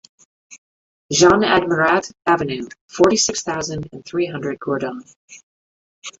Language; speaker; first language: English; native; English